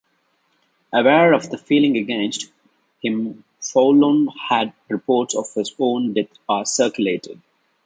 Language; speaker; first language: English; non-native, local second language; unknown